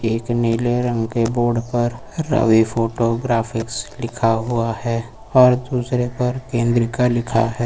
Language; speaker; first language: Hindi; native; Hindi